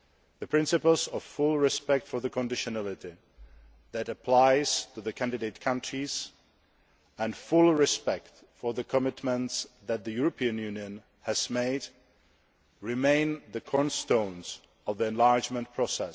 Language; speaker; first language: English; non-native, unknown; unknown